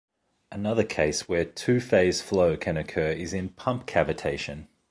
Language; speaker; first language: English; native; English